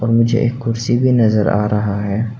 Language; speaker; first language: Hindi; non-native, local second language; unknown